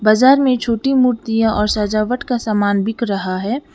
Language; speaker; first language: Hindi; non-native, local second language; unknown